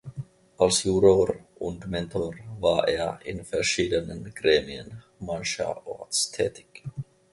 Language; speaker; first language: German; non-native, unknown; Finnish